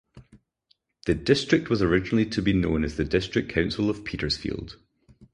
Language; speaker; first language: English; native; English